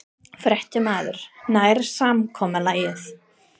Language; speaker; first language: Icelandic; non-native, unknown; English